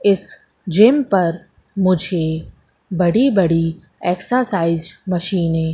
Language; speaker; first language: Hindi; native; Hindi